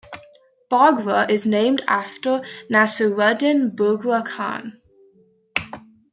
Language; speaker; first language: English; native; English